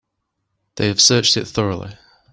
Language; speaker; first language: English; native; English